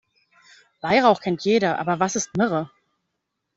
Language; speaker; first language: German; native; German